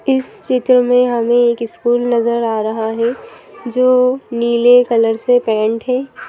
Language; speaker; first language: Hindi; native; Hindi